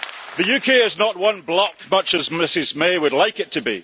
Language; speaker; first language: English; early bilingual, heritage; English